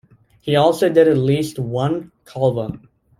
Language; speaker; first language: English; native; English